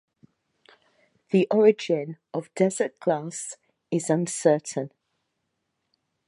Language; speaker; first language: English; native; English